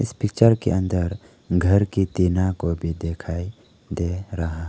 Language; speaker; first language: Hindi; early bilingual, other home language; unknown